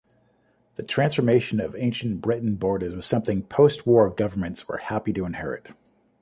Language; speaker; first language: English; native; English